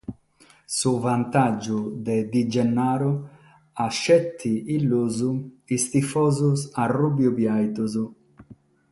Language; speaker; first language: Sardinian; non-native, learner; Catalan